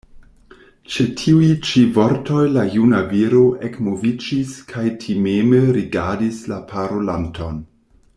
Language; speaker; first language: Esperanto; non-native, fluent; German